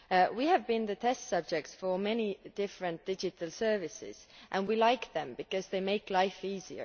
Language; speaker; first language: English; non-native, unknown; Estonian